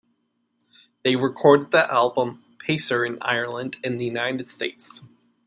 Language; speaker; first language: English; native; English